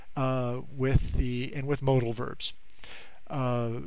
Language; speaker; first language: English; native; English